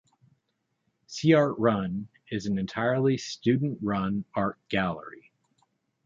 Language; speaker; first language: English; native; English